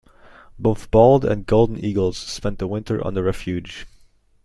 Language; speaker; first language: English; native; English